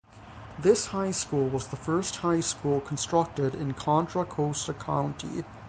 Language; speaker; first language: English; native; English